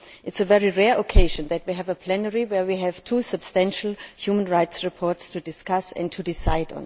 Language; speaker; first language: English; non-native, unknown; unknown